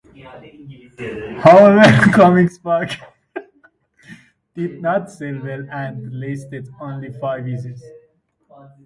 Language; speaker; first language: English; native; English